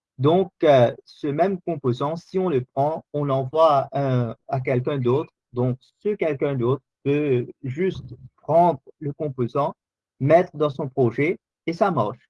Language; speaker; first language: French; non-native, local second language; Morisyen